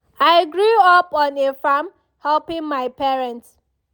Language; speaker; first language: English; non-native, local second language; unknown